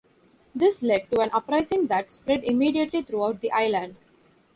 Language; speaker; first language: English; non-native, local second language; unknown